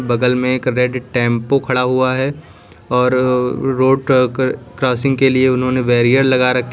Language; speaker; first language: Hindi; native; Hindi